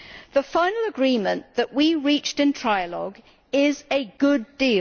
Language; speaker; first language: English; native; English